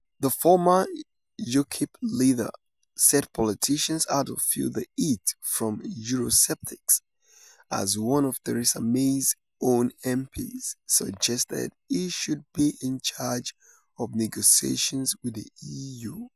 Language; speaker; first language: English; non-native, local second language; Yoruba